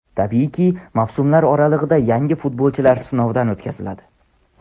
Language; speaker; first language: Uzbek; non-native, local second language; Tajik